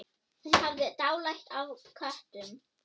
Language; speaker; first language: Icelandic; non-native, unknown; German